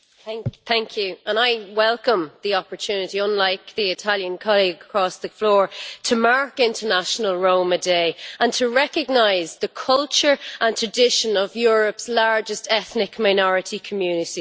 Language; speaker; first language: English; native; English